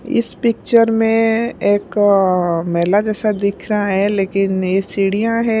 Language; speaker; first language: Hindi; non-native, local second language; Punjabi